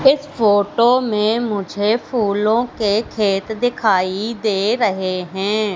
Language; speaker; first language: Hindi; native; Hindi